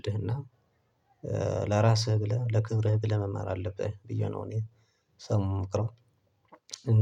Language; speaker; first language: Amharic; non-native, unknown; Tigrinya